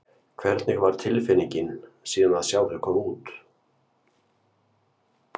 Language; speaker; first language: Icelandic; native; Icelandic